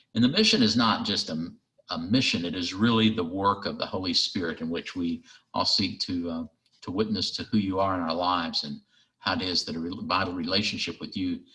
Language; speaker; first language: English; native; English